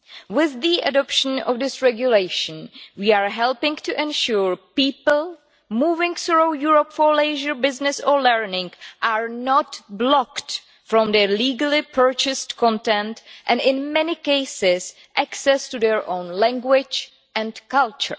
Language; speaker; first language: English; non-native, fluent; Czech